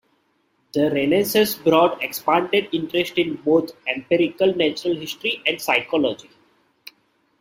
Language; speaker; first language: English; non-native, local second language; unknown